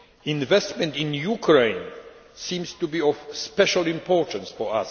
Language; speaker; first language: English; non-native, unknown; Polish